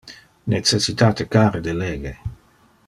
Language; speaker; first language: Interlingua; non-native, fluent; Dutch